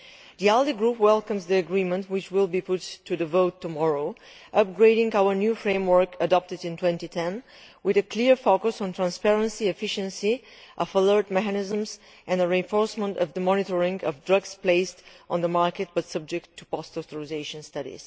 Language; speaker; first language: English; non-native, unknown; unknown